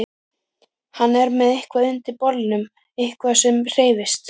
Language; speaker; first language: Icelandic; native; Icelandic